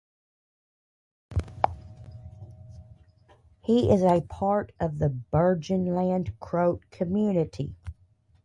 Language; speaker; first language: English; native; English